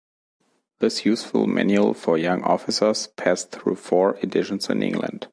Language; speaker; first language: English; non-native, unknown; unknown